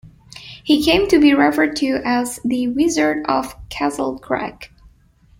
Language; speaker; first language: English; non-native, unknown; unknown